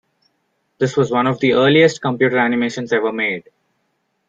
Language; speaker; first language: English; non-native, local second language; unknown